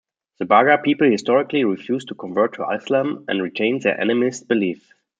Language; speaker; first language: English; non-native, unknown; German